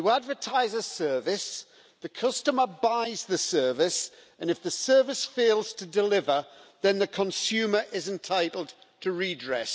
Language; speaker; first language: English; native; English